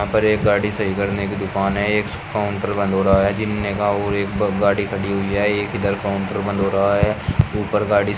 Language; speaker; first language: Hindi; native; Hindi